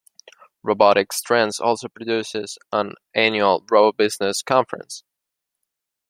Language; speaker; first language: English; non-native, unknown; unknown